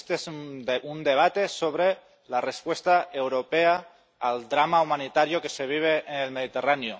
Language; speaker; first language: Spanish; non-native, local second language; Catalan